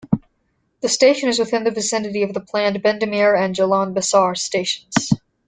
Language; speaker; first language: English; native; English